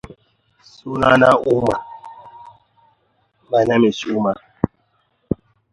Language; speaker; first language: English; non-native, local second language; Hausa